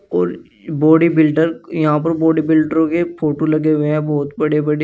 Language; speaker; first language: Hindi; native; Hindi